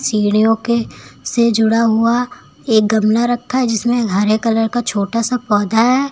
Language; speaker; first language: Hindi; native; Hindi